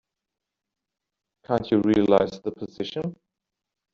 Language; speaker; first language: English; non-native, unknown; German